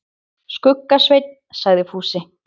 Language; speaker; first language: Icelandic; native; Icelandic